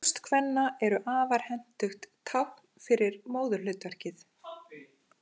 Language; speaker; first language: Icelandic; native; Icelandic